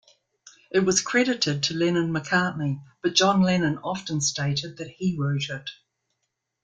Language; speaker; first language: English; native; English